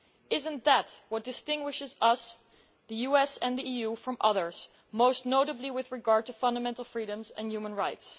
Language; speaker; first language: English; non-native, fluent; Dutch